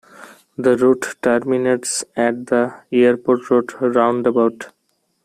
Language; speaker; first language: English; non-native, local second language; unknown